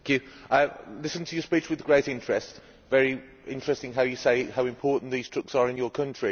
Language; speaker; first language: English; native; English